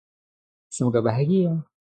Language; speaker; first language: Indonesian; non-native, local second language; Javanese